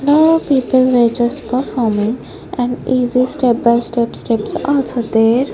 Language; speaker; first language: English; non-native, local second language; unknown